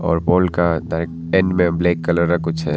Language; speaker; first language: Hindi; non-native, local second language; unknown